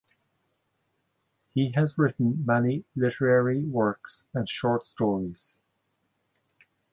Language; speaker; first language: English; native; English